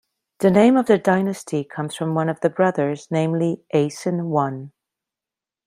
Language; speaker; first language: English; non-native, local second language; French